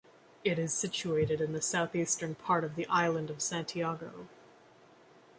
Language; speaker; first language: English; native; English